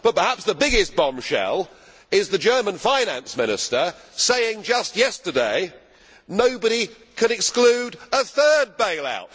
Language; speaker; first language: English; native; English